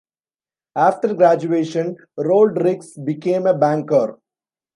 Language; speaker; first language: English; non-native, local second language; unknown